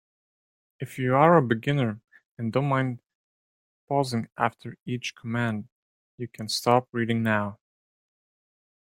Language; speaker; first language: English; native; English